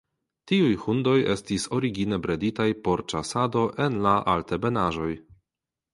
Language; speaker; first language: Esperanto; non-native, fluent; Polish